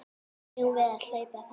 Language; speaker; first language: Icelandic; native; Icelandic